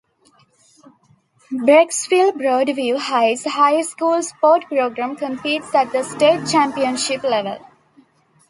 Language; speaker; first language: English; non-native, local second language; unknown